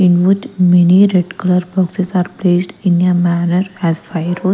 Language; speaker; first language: English; non-native, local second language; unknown